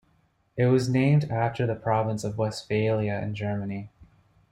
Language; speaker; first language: English; native; English